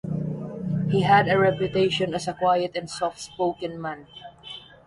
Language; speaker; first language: English; non-native, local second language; Waray